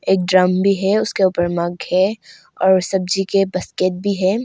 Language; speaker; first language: Hindi; non-native, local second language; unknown